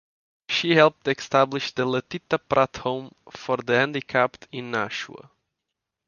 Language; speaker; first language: English; non-native, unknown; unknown